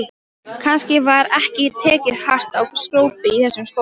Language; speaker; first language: Icelandic; non-native, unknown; Polish